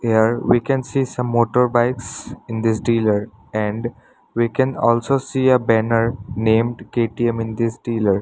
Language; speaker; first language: English; non-native, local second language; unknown